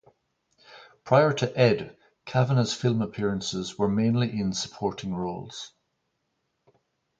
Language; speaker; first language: English; native; English